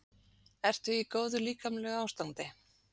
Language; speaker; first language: Icelandic; native; Icelandic